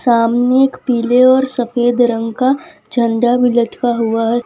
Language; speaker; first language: Hindi; non-native, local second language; Gujarati